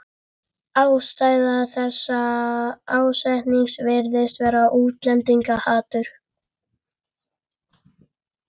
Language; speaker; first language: Icelandic; native; Icelandic